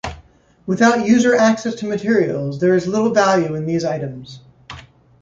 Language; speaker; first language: English; native; English